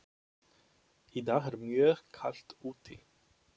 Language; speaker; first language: Icelandic; non-native, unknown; Polish